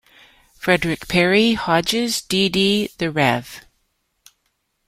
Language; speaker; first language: English; native; English